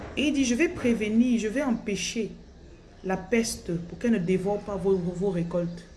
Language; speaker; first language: French; non-native, local second language; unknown